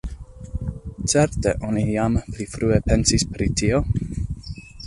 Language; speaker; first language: Esperanto; non-native, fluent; English